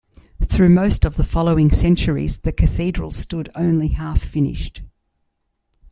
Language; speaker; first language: English; native; English